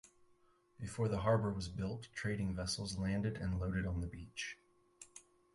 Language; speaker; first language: English; native; English